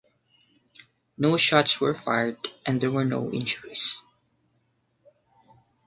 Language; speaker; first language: English; non-native, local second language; Filipino